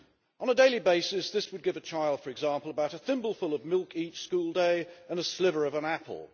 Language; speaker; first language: English; native; English